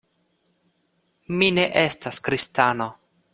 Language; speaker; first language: Esperanto; non-native, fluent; Russian